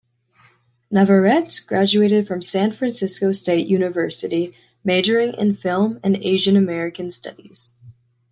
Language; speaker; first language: English; native; English